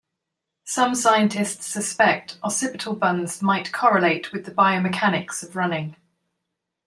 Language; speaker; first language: English; native; English